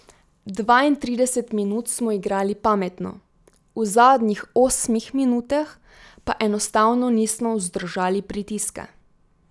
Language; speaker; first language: Slovenian; native; Slovenian